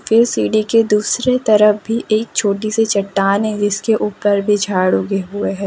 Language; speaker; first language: Hindi; non-native, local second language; Gujarati